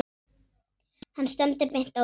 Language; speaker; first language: Icelandic; native; Icelandic